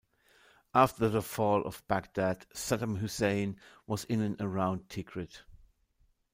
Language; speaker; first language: English; non-native, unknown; German